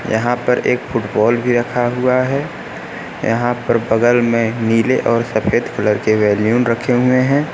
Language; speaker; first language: Hindi; native; Hindi